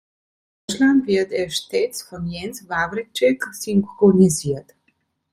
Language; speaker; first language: German; non-native, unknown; Italian